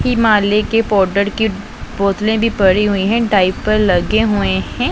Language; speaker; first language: Hindi; non-native, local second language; Punjabi